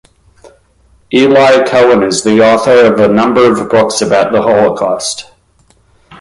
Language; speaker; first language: English; native; English